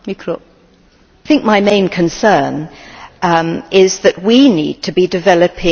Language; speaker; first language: English; native; English